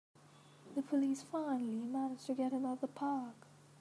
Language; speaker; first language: English; non-native, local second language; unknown